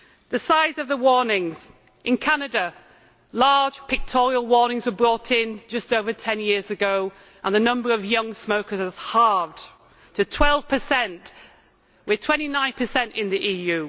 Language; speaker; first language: English; native; English